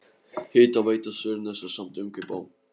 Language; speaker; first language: Icelandic; non-native, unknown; Polish